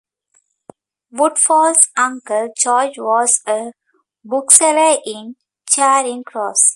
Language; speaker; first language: English; native; English